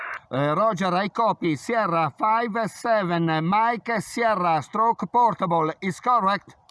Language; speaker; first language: English; non-native, fluent; Italian